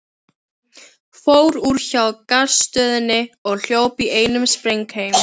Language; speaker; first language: Icelandic; non-native, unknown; Filipino